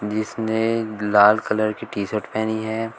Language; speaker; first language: Hindi; native; Hindi